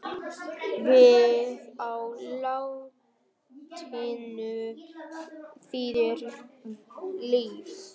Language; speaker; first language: Icelandic; non-native, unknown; Vietnamese